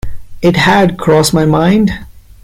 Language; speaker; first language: English; non-native, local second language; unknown